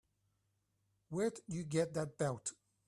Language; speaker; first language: English; non-native, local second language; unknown